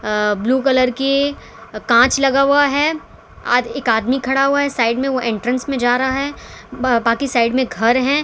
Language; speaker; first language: Hindi; non-native, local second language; Gujarati